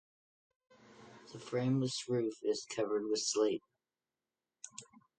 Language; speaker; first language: English; native; English